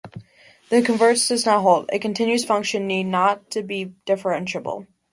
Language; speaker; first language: English; native; English